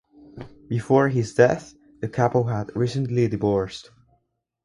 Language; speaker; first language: English; non-native, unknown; Spanish